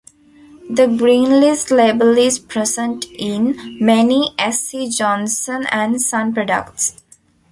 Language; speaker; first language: English; non-native, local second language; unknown